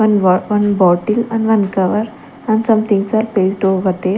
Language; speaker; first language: English; non-native, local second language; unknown